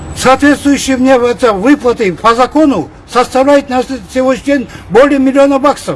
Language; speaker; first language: Russian; non-native, local second language; Kazakh